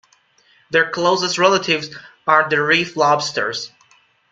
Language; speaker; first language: English; non-native, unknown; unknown